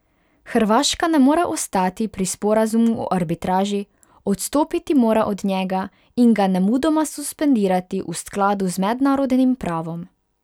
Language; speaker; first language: Slovenian; non-native, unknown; Hungarian